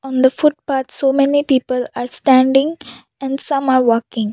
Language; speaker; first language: English; non-native, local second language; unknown